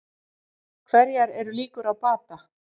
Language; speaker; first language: Icelandic; native; Icelandic